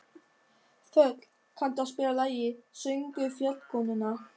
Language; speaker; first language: Icelandic; non-native, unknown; German